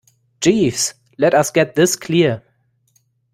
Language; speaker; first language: English; non-native, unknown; German